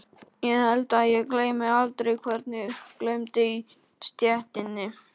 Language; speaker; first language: Icelandic; non-native, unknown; Polish